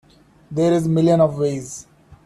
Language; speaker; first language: English; non-native, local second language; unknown